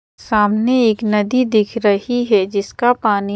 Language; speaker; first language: Hindi; native; Hindi